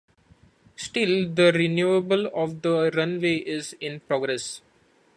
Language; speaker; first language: English; non-native, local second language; Marathi